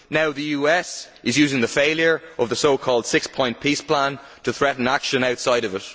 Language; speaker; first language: English; native; English